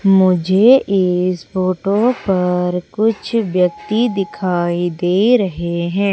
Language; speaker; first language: Hindi; native; Hindi